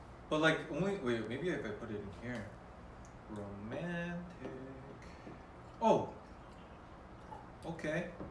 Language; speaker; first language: English; early bilingual, other home language; Korean